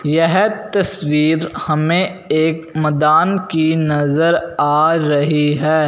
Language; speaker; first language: Hindi; non-native, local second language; Punjabi